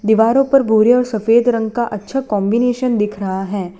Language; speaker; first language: Hindi; non-native, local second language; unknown